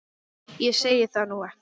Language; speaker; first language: Icelandic; non-native, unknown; English